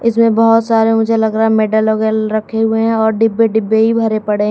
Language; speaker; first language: Hindi; native; Hindi